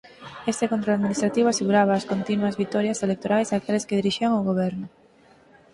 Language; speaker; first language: Galician; native; Galician